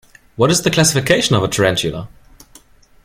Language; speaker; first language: English; non-native, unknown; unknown